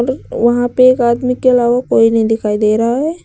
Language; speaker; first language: Hindi; native; Hindi